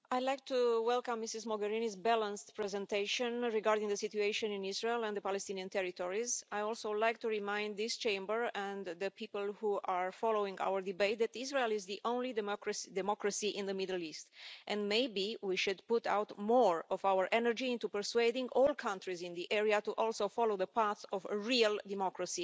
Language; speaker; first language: English; non-native, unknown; Romanian